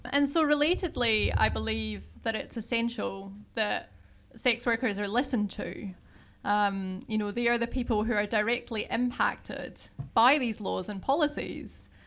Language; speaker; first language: English; native; English